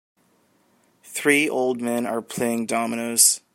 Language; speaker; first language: English; native; English